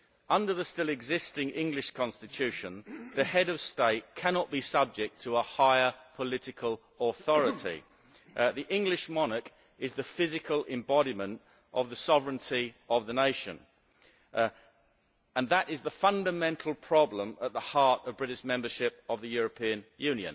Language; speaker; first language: English; native; English